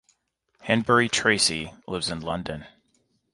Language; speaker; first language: English; native; English